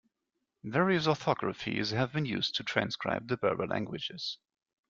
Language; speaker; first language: English; non-native, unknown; German